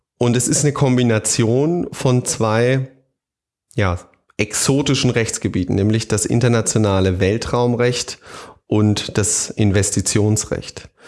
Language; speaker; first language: German; native; German